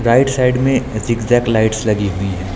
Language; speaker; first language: Hindi; native; Hindi